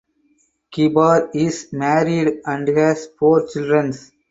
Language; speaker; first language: English; non-native, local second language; Tamil